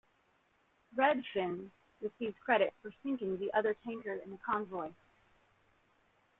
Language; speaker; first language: English; native; English